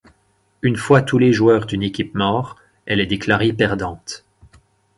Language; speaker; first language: French; native; French